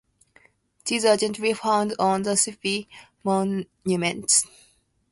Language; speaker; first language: English; non-native, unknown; Japanese